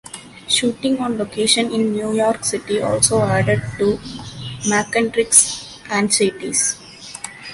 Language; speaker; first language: English; non-native, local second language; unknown